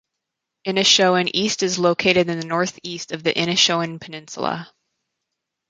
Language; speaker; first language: English; native; English